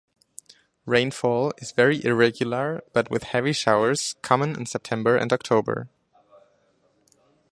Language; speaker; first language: English; non-native, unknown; German